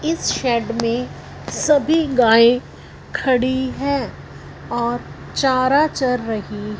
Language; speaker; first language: Hindi; non-native, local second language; Punjabi